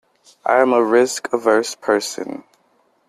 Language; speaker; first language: English; native; English